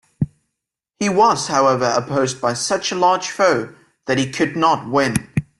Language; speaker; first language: English; native; English